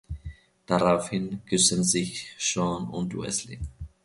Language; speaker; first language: German; non-native, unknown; Finnish